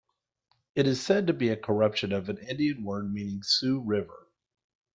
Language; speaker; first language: English; native; English